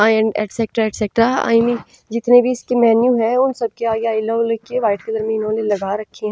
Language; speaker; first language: Hindi; non-native, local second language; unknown